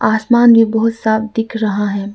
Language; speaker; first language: Hindi; non-native, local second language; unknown